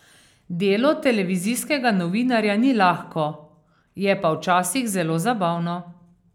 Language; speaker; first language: Slovenian; native; Slovenian